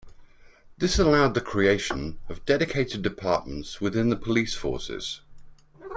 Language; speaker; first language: English; native; English